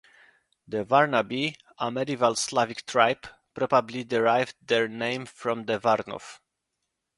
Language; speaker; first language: English; non-native, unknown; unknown